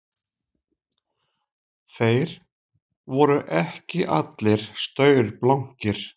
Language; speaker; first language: Icelandic; native; Icelandic